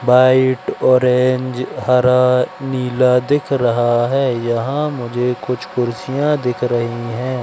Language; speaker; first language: Hindi; native; Hindi